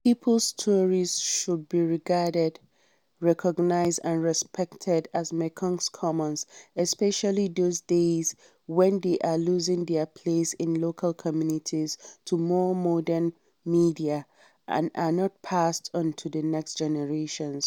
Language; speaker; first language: English; non-native, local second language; Hausa